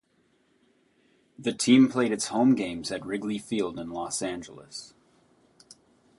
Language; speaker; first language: English; native; English